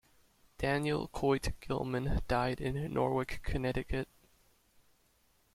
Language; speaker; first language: English; native; English